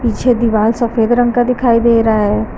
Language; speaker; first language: Hindi; native; Hindi